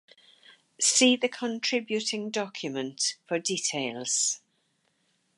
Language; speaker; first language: English; native; English